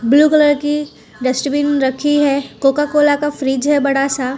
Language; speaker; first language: Hindi; non-native, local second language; Gujarati